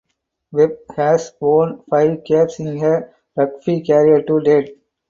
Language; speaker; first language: English; non-native, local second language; Tamil